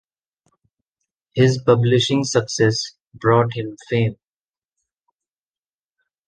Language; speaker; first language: English; non-native, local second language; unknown